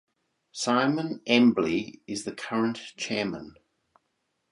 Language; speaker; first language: English; native; English